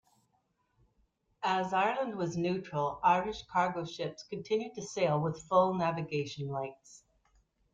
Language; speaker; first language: English; native; English